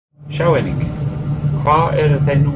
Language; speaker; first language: Icelandic; non-native, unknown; English